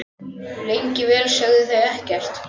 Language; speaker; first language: Icelandic; native; Icelandic